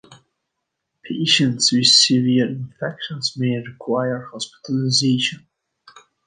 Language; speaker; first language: English; native; English